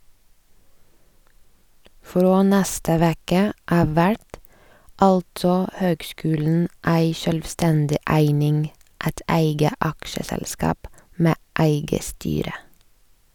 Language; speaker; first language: Norwegian; non-native, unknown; Lithuanian